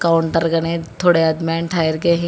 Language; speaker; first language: Hindi; non-native, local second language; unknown